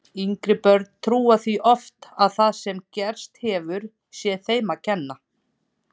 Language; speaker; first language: Icelandic; native; Icelandic